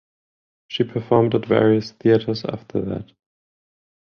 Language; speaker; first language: English; non-native, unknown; German